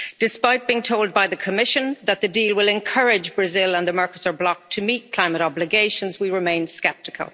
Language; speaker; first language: English; native; English